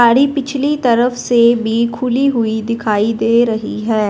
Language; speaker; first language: Hindi; non-native, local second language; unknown